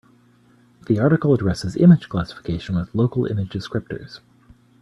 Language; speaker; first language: English; native; English